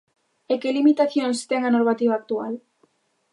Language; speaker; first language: Galician; native; Galician